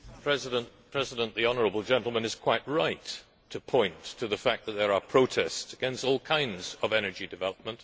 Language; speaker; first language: English; native; English